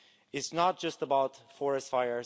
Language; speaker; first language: English; non-native, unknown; Romanian